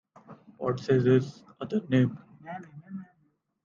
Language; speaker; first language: English; non-native, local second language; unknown